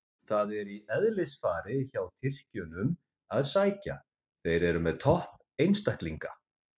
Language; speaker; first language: Icelandic; native; Icelandic